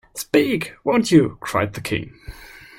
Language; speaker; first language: English; non-native, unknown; German